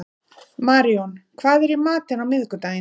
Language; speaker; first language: Icelandic; native; Icelandic